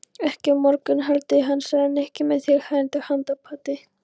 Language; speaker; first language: Icelandic; non-native, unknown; Polish